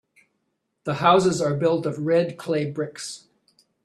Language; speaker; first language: English; native; English